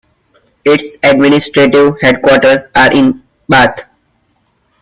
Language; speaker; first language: English; non-native, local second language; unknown